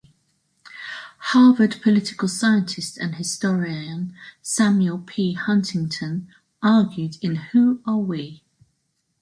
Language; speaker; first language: English; native; English